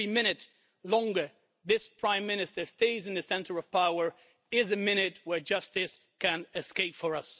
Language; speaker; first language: English; non-native, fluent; Dutch